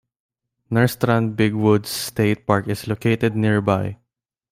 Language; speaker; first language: English; non-native, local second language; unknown